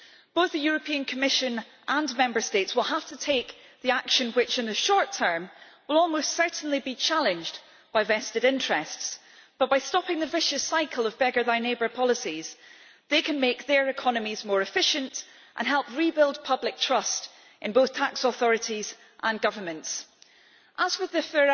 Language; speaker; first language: English; native; English